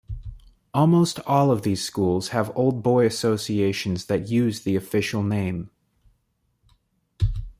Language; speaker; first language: English; native; English